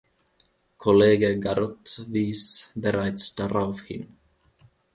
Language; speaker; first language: German; non-native, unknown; Finnish